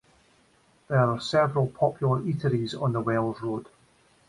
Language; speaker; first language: English; native; English